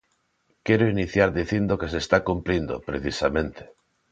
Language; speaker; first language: Galician; non-native, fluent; Spanish